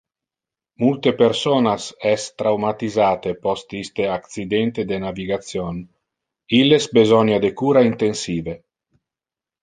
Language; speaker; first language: Interlingua; non-native, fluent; Italian